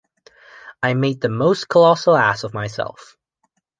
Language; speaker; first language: English; non-native, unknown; Chinese